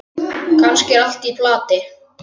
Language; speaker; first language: Icelandic; native; Icelandic